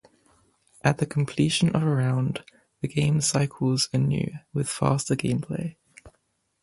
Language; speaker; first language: English; native; English